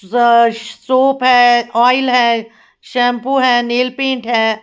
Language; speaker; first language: Hindi; native; Hindi